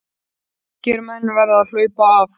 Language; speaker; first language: Icelandic; native; Icelandic